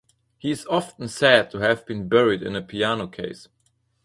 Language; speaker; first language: English; non-native, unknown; German